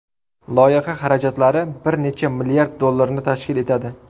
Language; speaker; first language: Uzbek; native; Uzbek